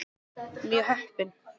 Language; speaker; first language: Icelandic; non-native, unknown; English